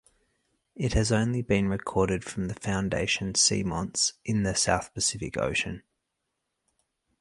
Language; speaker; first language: English; native; English